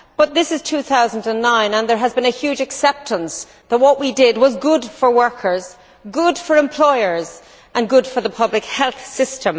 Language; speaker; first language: English; native; English